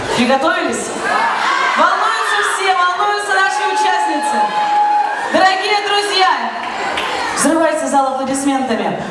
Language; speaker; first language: Russian; native; Russian